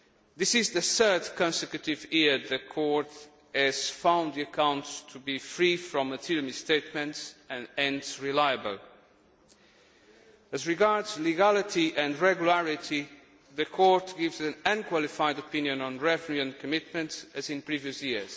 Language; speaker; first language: English; non-native, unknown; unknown